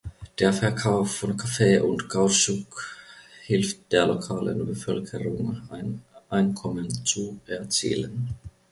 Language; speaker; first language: German; non-native, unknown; Finnish